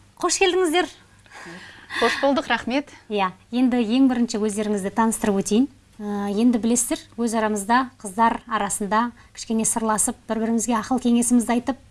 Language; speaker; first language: Kazakh; native; Kazakh